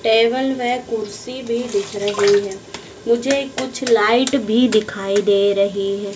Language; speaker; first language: Hindi; native; Hindi